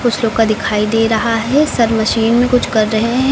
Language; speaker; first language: Hindi; native; Hindi